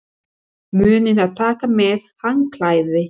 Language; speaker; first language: Icelandic; non-native, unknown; Spanish